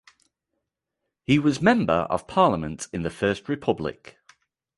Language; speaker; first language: English; native; English